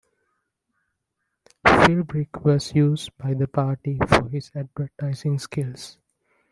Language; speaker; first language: English; non-native, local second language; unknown